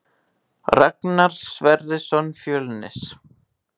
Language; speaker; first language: Icelandic; native; Icelandic